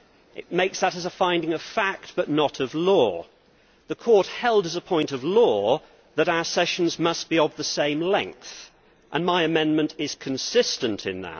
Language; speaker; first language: English; native; English